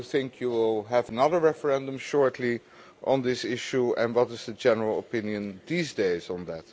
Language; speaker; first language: English; non-native, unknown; Dutch